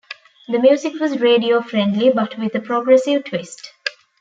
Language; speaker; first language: English; non-native, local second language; Tamil